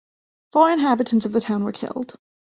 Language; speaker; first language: English; native; English